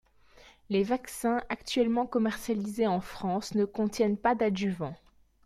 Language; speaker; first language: French; native; French